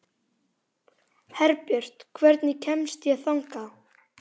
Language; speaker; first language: Icelandic; native; Icelandic